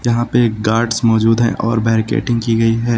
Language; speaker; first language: Hindi; native; Hindi